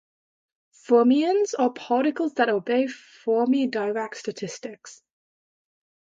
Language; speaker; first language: English; native; English